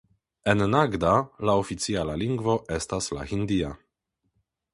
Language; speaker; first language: Esperanto; non-native, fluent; Polish